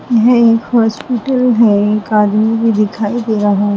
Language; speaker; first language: Hindi; native; Hindi